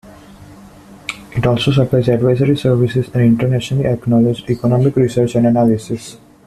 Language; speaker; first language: English; non-native, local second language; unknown